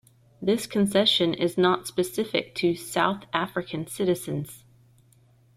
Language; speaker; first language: English; native; English